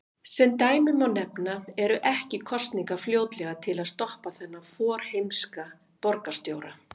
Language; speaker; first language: Icelandic; native; Icelandic